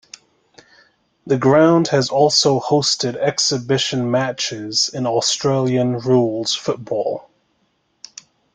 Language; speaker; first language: English; native; English